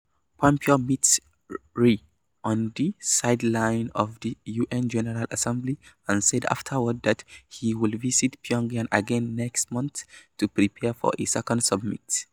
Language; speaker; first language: English; non-native, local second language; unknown